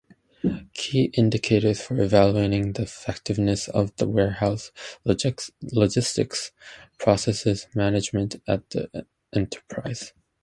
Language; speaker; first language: English; native; English